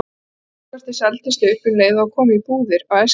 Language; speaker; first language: Icelandic; native; Icelandic